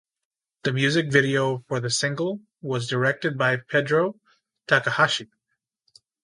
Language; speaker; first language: English; native; English